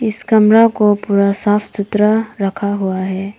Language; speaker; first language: Hindi; non-native, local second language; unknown